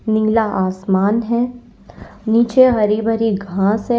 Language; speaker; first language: Hindi; native; Hindi